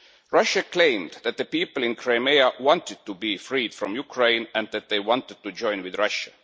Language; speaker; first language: English; non-native, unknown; Estonian